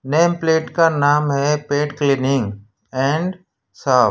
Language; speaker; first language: Hindi; non-native, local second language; Gujarati